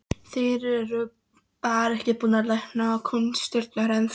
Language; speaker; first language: Icelandic; non-native, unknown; Polish